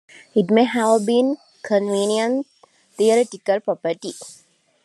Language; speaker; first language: English; non-native, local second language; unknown